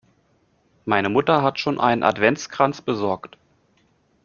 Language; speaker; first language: German; native; German